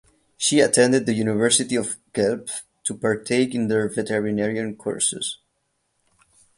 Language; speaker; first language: English; non-native, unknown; Catalan